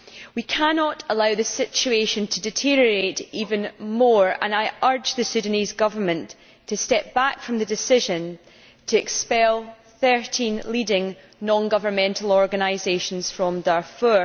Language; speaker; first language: English; native; English